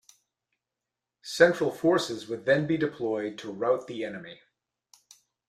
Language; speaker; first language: English; native; English